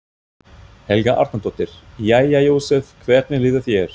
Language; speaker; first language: Icelandic; non-native, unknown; German